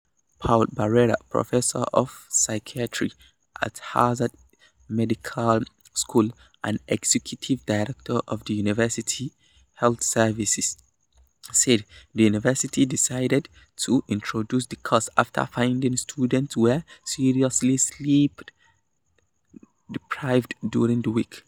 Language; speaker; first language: English; non-native, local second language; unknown